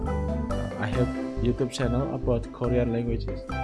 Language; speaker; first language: English; non-native, learner; Indonesian